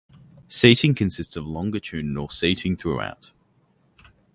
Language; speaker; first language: English; native; English